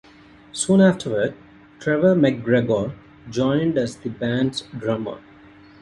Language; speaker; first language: English; non-native, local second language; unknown